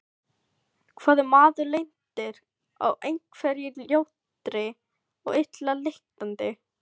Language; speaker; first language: Icelandic; non-native, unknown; Filipino